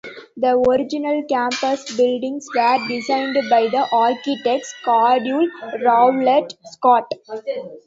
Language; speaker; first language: English; non-native, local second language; Tamil